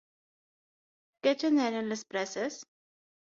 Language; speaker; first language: Catalan; non-native, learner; Spanish